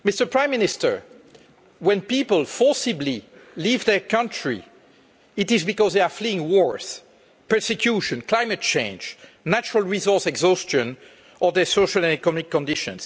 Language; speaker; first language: English; non-native, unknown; French